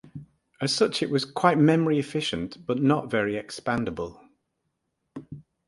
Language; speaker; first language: English; native; English